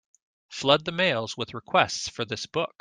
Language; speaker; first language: English; native; English